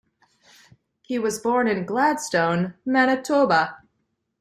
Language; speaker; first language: English; native; English